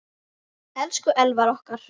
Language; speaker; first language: Icelandic; native; Icelandic